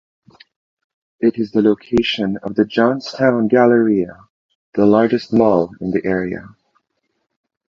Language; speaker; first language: English; non-native, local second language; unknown